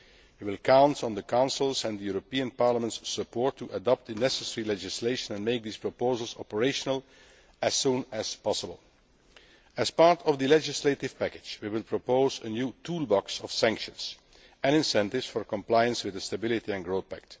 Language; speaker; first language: English; non-native, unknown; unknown